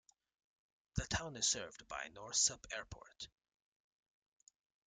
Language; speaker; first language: English; native; English